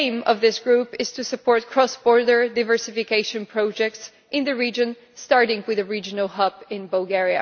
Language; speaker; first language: English; non-native, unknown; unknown